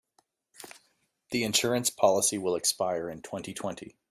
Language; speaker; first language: English; native; English